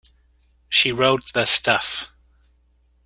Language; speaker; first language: English; native; English